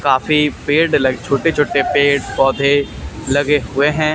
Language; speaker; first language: Hindi; native; Hindi